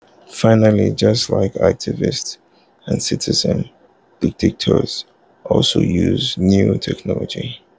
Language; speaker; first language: English; non-native, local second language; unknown